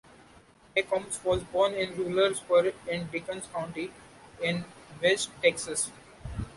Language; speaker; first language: English; non-native, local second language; Marathi